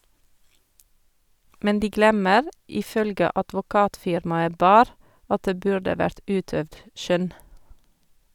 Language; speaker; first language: Norwegian; non-native, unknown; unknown